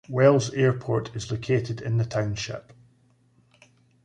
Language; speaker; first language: English; native; English